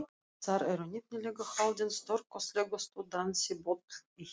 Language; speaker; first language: Icelandic; non-native, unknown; Russian